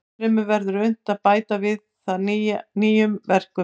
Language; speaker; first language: Icelandic; native; Icelandic